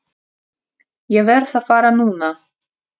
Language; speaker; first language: Icelandic; non-native, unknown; Russian